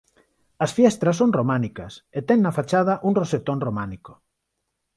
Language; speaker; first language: Galician; non-native, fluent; Spanish